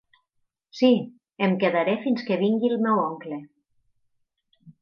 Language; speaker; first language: Catalan; native; Catalan